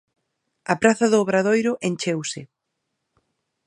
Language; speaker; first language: Galician; native; Galician